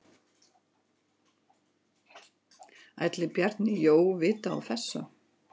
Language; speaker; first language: Icelandic; non-native, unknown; Russian